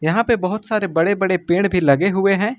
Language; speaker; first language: Hindi; native; Hindi